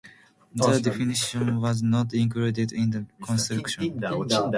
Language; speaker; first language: English; non-native, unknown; Japanese